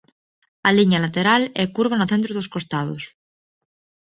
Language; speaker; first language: Galician; non-native, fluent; Spanish